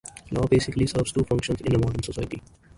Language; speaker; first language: English; non-native, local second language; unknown